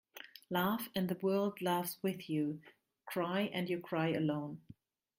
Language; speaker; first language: English; non-native, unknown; German